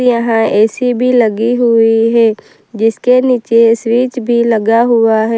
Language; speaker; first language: Hindi; non-native, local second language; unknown